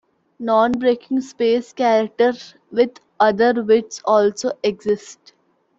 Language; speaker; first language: English; non-native, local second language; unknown